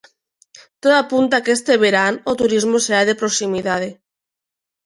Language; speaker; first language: Galician; non-native, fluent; Spanish